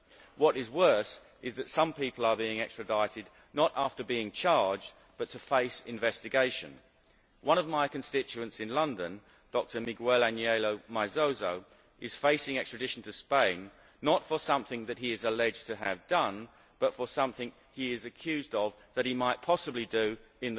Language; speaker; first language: English; native; English